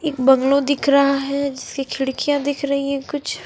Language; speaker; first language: Hindi; non-native, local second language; Punjabi